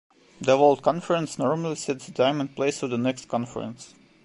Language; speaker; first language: English; non-native, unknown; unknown